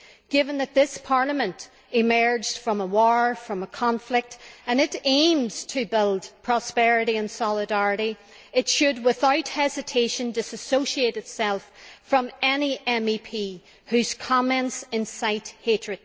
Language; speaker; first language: English; native; English